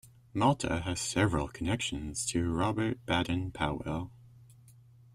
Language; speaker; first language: English; native; English